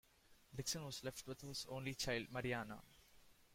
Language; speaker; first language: English; non-native, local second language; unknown